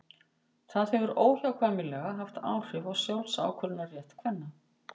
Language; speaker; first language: Icelandic; native; Icelandic